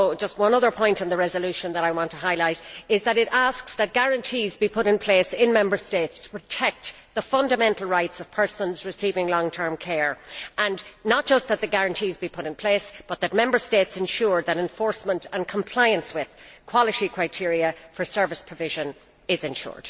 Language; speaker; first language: English; native; English